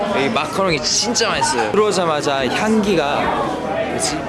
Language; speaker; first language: Korean; early bilingual, heritage; Korean